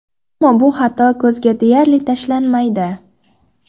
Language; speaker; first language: Uzbek; non-native, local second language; Kara-Kalpak